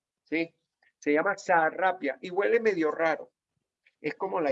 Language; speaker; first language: Spanish; native; Spanish